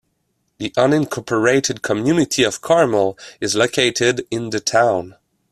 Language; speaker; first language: English; non-native, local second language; French